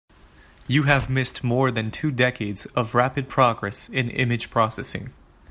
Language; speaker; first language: English; native; English